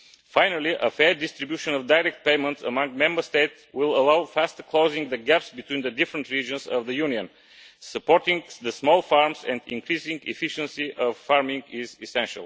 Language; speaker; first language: English; non-native, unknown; Bulgarian